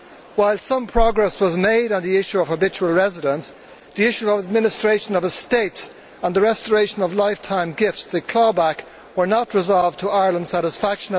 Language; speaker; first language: English; native; English